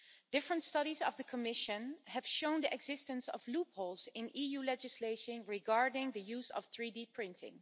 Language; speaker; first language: English; non-native, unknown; Dutch